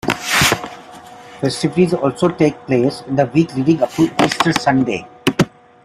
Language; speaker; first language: English; non-native, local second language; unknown